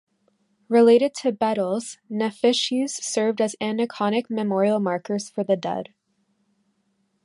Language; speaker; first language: English; non-native, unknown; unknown